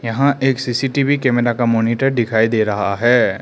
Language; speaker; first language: Hindi; non-native, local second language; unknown